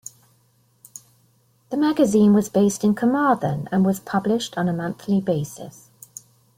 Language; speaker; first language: English; native; English